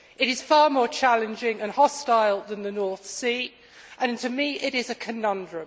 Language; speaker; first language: English; native; English